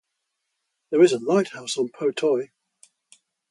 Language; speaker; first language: English; native; English